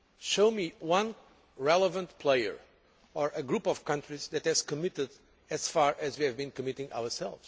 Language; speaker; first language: English; non-native, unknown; Portuguese